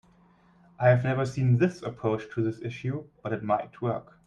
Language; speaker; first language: English; non-native, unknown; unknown